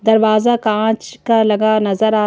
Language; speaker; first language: Hindi; native; Hindi